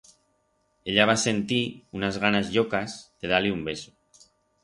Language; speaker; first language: Aragonese; non-native, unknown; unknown